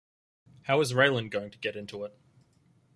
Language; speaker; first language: English; native; English